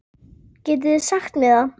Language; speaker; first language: Icelandic; native; Icelandic